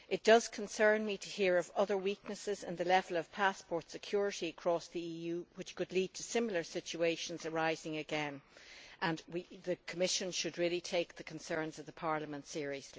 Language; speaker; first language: English; native; English